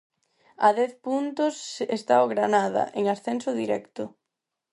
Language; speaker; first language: Galician; non-native, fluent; Spanish